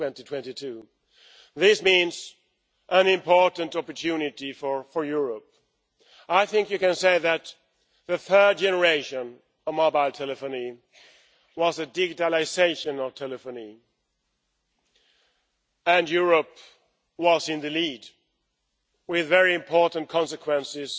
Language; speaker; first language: English; non-native, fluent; Swedish